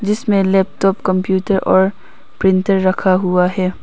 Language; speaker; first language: Hindi; early bilingual, other home language; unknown